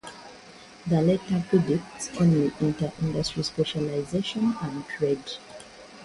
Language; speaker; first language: English; native; English